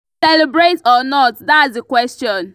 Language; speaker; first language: English; non-native, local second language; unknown